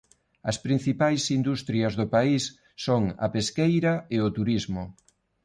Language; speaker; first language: Galician; non-native, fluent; Spanish